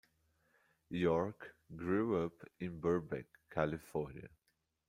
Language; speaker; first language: English; non-native, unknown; Portuguese